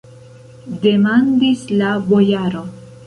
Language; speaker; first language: Esperanto; non-native, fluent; Central Kurdish